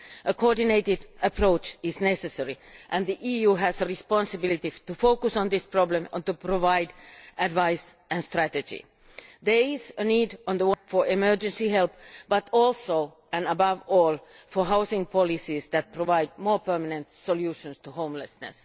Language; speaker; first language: English; non-native, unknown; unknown